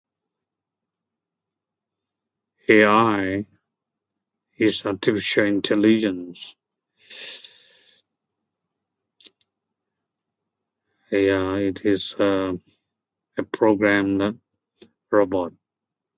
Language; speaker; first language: English; non-native, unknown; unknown